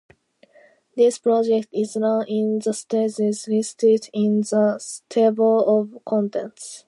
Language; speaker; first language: English; non-native, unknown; Japanese